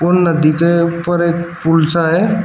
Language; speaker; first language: Hindi; native; Hindi